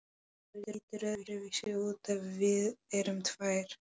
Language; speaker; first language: Icelandic; non-native, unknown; Polish